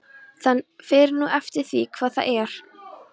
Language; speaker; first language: Icelandic; non-native, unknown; Polish